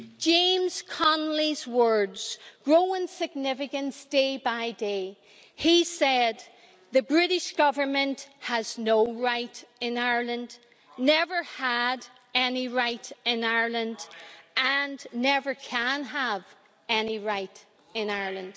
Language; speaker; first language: English; native; English